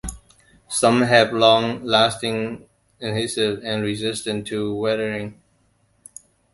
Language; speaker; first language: English; non-native, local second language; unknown